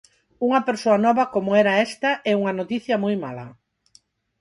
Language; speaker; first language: Galician; non-native, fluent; Spanish